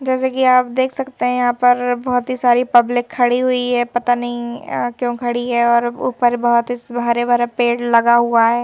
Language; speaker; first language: Hindi; native; Hindi